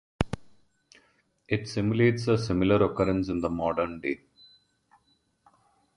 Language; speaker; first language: English; non-native, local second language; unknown